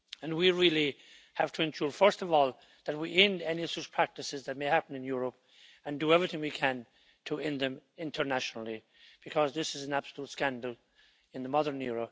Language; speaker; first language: English; native; English